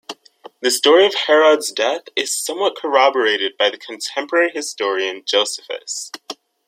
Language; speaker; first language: English; native; English